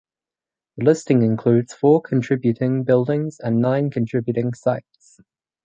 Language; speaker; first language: English; native; English